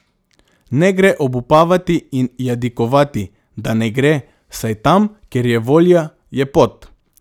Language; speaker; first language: Slovenian; non-native, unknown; Macedonian